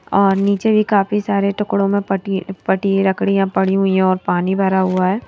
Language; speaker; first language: Hindi; native; Hindi